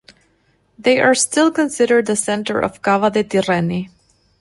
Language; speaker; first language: English; non-native, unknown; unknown